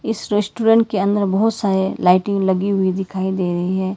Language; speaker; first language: Hindi; non-native, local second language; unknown